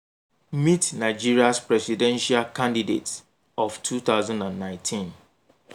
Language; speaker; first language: English; non-native, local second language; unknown